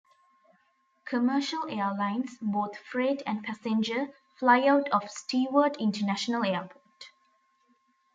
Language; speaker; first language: English; non-native, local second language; Tamil